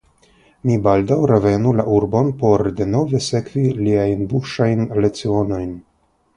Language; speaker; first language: Esperanto; non-native, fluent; Russian